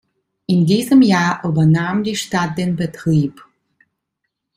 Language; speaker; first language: German; non-native, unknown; Italian